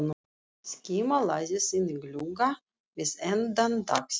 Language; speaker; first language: Icelandic; non-native, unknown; Russian